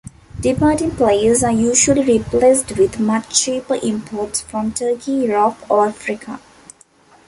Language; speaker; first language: English; non-native, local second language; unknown